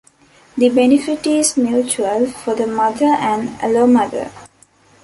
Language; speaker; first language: English; non-native, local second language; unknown